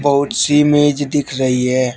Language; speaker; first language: Hindi; native; Hindi